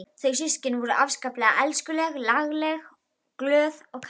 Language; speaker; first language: Icelandic; native; Icelandic